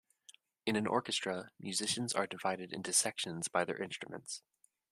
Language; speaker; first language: English; native; English